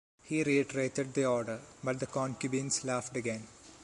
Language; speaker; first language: English; non-native, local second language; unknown